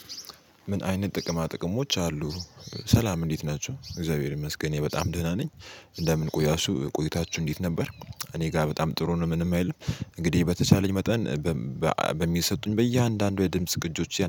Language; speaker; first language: Amharic; native; Amharic